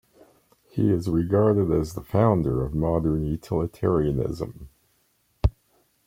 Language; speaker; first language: English; native; English